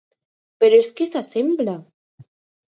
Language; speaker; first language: Catalan; non-native, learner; Spanish